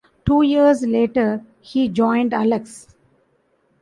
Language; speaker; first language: English; non-native, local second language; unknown